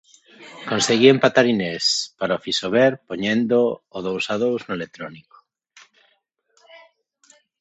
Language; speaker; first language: Galician; non-native, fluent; Spanish